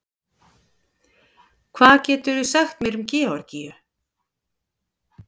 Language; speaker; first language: Icelandic; native; Icelandic